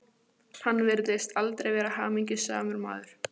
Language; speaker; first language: Icelandic; non-native, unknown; Polish